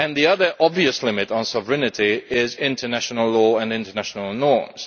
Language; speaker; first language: English; non-native, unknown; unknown